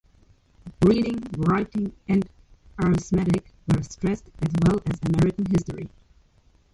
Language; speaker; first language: English; native; English